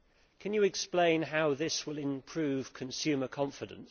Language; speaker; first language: English; native; English